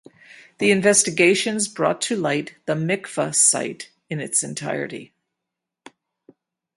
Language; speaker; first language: English; native; English